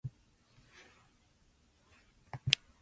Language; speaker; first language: English; non-native, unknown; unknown